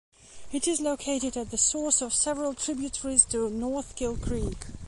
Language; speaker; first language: English; non-native, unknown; Belarusian